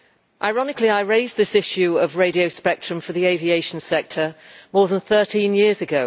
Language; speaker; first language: English; native; English